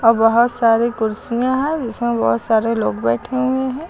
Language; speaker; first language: Hindi; native; Hindi